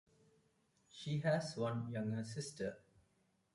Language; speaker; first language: English; non-native, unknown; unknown